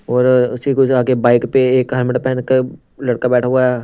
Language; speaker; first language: Hindi; non-native, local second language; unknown